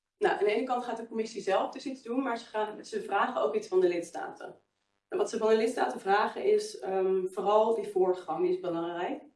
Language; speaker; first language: Dutch; native; Dutch